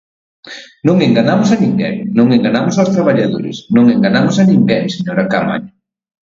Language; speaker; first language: Galician; native; Galician